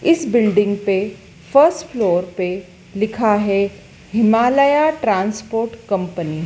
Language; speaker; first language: Hindi; native; Hindi